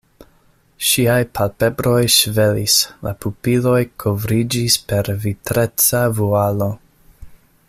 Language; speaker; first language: Esperanto; non-native, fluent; English